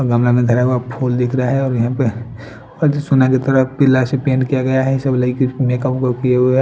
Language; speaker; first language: Hindi; non-native, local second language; Bhojpuri